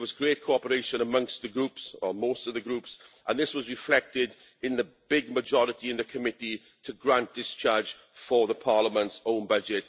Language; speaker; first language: English; native; English